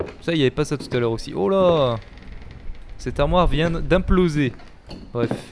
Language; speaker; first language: French; native; French